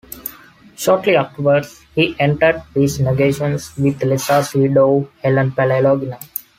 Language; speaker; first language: English; non-native, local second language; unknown